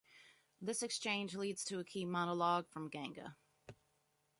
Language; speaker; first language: English; native; English